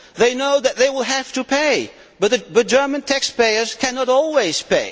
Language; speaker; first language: English; non-native, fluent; Dutch